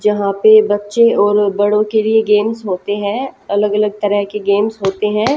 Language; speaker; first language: Hindi; native; Hindi